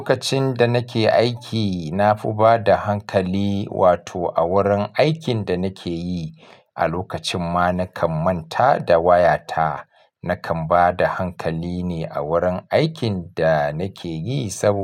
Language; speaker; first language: Hausa; native; Hausa